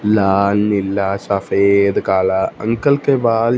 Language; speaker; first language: Hindi; non-native, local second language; Punjabi